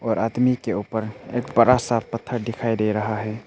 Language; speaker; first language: Hindi; non-native, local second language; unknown